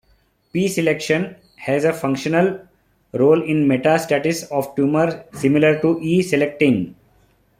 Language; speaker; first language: English; non-native, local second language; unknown